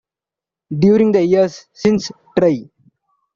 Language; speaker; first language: English; non-native, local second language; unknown